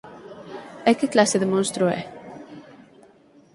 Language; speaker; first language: Galician; native; Galician